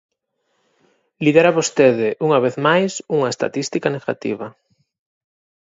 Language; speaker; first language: Galician; native; Galician